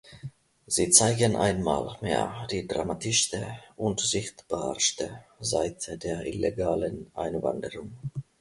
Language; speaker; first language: German; non-native, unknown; Finnish